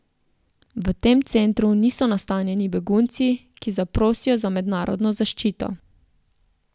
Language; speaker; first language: Slovenian; native; Slovenian